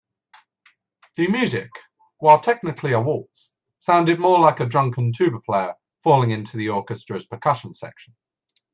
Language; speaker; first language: English; native; English